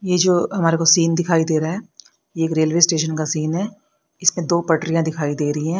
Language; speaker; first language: Hindi; native; Hindi